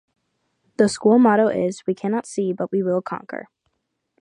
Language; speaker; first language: English; native; English